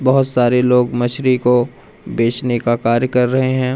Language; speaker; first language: Hindi; native; Hindi